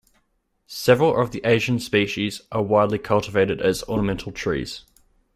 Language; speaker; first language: English; native; English